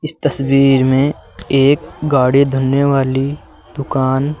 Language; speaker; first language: Hindi; native; Hindi